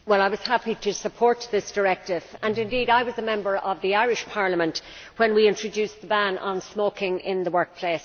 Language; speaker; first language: English; native; English